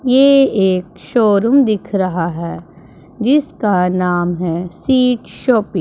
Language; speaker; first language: Hindi; non-native, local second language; Punjabi